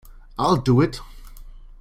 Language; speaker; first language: English; non-native, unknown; German